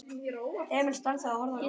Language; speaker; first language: Icelandic; native; Icelandic